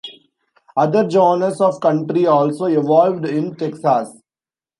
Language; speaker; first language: English; non-native, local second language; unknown